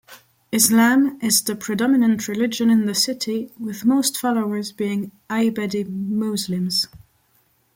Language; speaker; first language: English; non-native, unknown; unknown